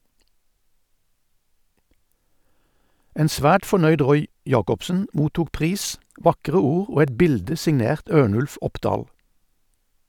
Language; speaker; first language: Norwegian; native; Norwegian